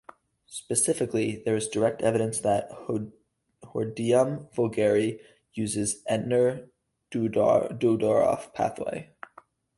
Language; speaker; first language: English; native; English